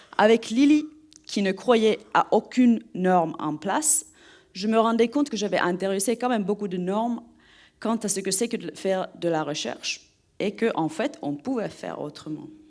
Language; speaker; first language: French; non-native, fluent; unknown